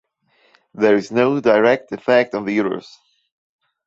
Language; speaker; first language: English; non-native, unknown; German